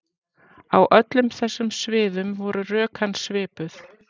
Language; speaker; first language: Icelandic; native; Icelandic